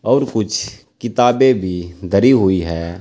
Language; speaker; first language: Hindi; native; Hindi